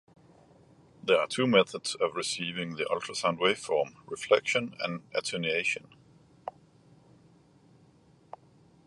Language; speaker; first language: English; non-native, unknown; Danish